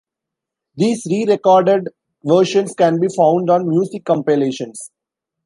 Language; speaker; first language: English; non-native, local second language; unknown